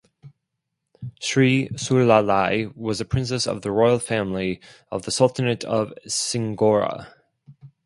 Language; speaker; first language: English; non-native, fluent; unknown